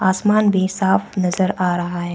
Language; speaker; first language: Hindi; non-native, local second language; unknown